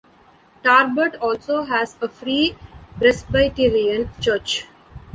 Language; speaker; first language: English; non-native, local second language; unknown